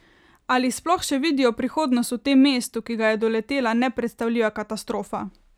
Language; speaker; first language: Slovenian; native; Slovenian